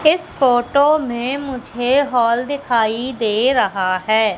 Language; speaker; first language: Hindi; native; Hindi